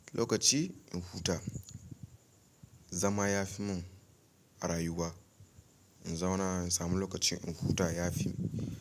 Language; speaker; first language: Hausa; native; Hausa